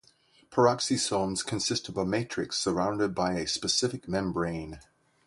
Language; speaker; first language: English; native; English